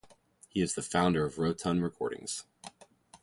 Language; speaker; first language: English; native; English